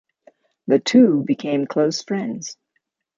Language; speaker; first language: English; native; English